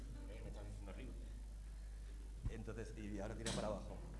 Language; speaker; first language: Spanish; native; Spanish